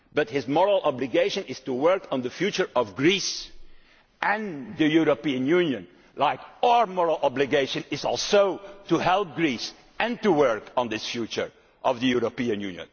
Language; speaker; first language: English; non-native, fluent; Dutch